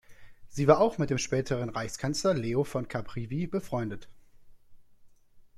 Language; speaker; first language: German; native; German